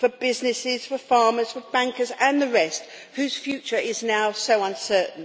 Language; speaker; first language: English; native; English